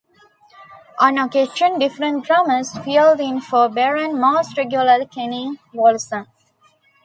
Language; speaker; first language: English; non-native, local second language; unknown